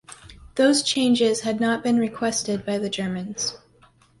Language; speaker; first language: English; native; English